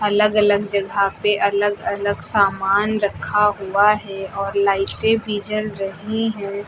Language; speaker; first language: Hindi; native; Hindi